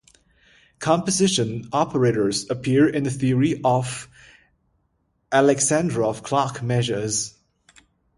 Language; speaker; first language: English; non-native, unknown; Chinese